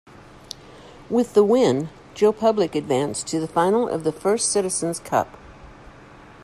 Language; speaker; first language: English; native; English